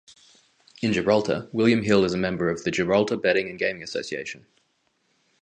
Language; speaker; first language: English; native; English